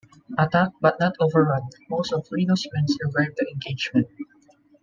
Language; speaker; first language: English; non-native, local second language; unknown